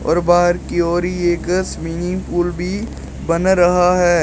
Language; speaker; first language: Hindi; native; Hindi